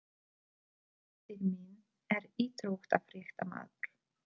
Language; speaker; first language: Icelandic; non-native, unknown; Polish